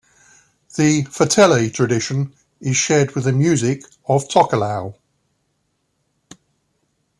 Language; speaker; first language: English; native; English